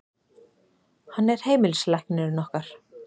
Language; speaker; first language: Icelandic; native; Icelandic